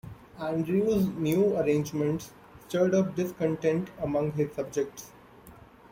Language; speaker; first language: English; non-native, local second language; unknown